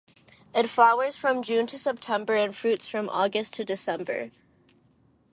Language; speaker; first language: English; non-native, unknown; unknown